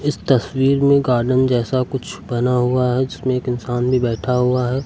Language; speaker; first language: Hindi; native; Hindi